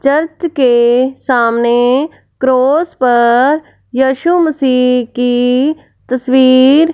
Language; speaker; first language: Hindi; non-native, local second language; Punjabi